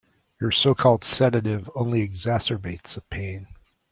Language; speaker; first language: English; native; English